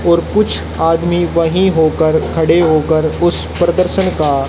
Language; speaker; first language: Hindi; native; Hindi